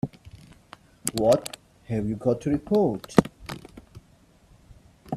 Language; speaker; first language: English; non-native, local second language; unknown